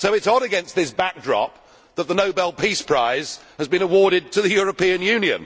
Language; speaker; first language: English; native; English